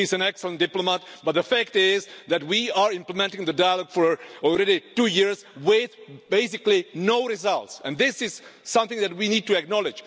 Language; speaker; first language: English; non-native, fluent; Czech